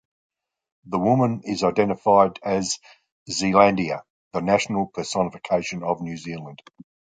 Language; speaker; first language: English; native; English